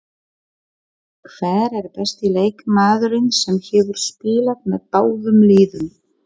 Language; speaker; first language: Icelandic; non-native, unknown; Polish